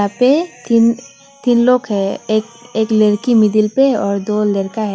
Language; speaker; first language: Hindi; non-native, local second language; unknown